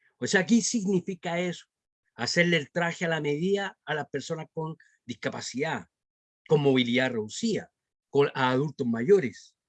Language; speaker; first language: Spanish; native; Spanish